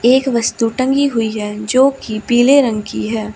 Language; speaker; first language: Hindi; native; Hindi